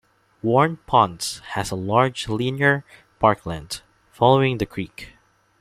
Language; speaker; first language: English; non-native, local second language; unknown